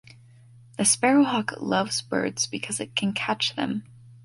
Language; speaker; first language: English; native; English